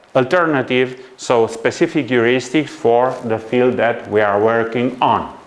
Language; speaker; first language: English; non-native, fluent; Romanian